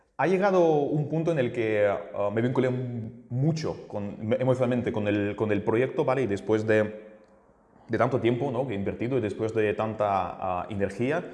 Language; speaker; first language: Spanish; non-native, fluent; Russian